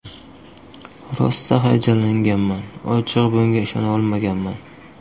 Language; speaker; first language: Uzbek; native; Uzbek